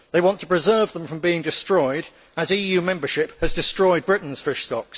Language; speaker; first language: English; native; English